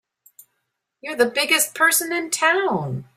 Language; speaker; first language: English; native; English